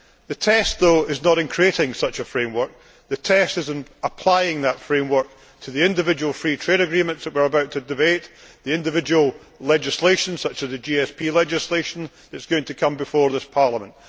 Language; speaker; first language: English; native; English